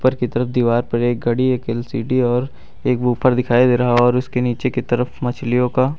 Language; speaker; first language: Hindi; native; Hindi